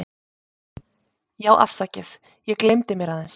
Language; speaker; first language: Icelandic; native; Icelandic